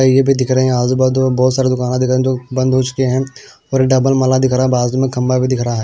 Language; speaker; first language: Hindi; non-native, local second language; Punjabi